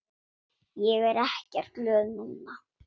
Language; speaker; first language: Icelandic; non-native, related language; Swedish